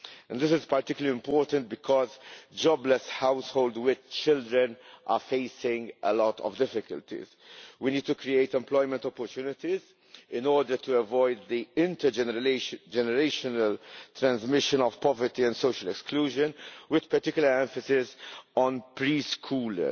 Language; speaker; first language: English; non-native, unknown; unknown